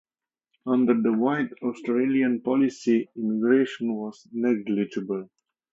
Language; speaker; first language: English; native; English